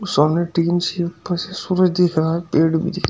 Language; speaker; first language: Hindi; native; Hindi